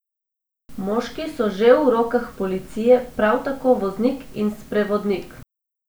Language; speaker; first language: Slovenian; non-native, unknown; Macedonian